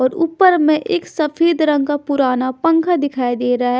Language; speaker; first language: Hindi; non-native, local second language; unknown